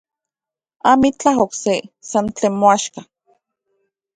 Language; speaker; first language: Central Puebla Nahuatl; native; Central Puebla Nahuatl